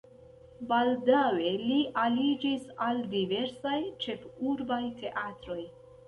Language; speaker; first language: Esperanto; non-native, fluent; Central Kurdish